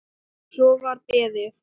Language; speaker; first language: Icelandic; non-native, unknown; Thai